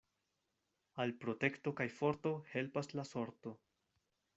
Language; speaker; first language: Esperanto; non-native, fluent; Spanish